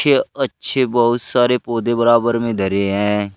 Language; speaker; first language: Hindi; native; Hindi